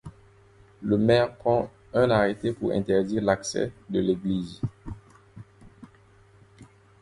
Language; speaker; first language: French; non-native, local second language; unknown